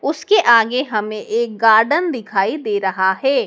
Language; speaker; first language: Hindi; native; Hindi